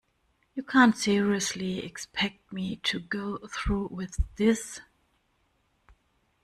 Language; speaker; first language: English; non-native, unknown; German